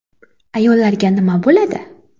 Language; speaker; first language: Uzbek; non-native, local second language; Kara-Kalpak